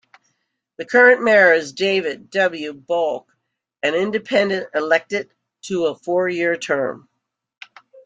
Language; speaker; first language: English; native; English